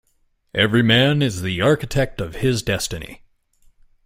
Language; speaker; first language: English; native; English